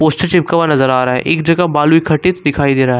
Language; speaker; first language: Hindi; native; Hindi